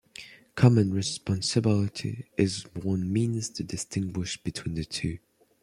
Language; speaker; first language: English; non-native, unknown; French